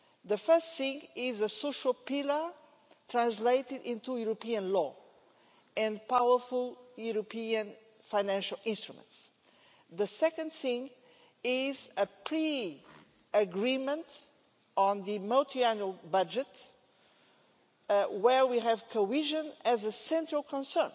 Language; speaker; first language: English; non-native, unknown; Portuguese